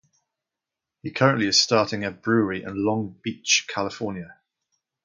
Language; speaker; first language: English; native; English